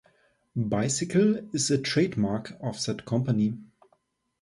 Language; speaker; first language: English; non-native, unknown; German